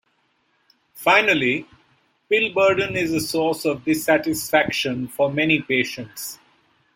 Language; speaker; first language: English; non-native, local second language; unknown